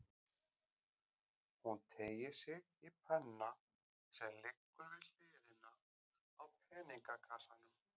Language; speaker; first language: Icelandic; native; Icelandic